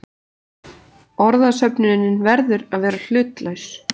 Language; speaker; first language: Icelandic; native; Icelandic